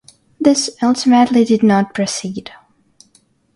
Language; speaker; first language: English; non-native, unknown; Russian